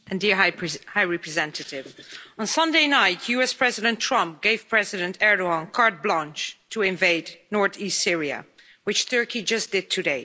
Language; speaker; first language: English; non-native, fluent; Dutch